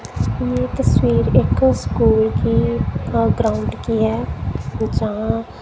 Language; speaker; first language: Hindi; non-native, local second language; Punjabi